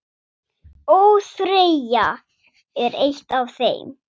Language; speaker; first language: Icelandic; non-native, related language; Swedish